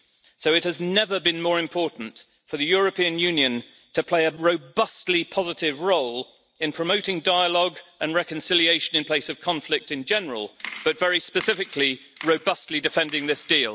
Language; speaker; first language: English; native; English